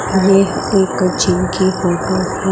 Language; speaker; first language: Hindi; non-native, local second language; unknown